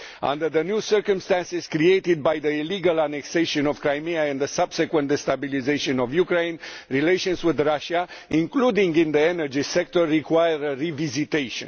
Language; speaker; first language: English; non-native, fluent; Romanian